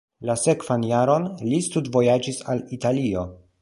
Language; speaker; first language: Esperanto; non-native, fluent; Polish